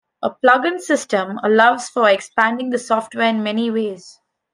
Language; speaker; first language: English; non-native, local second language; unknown